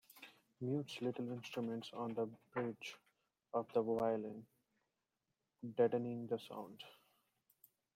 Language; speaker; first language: English; non-native, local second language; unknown